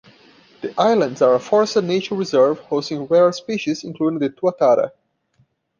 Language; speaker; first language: English; non-native, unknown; Portuguese